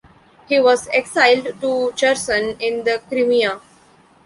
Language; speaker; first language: English; non-native, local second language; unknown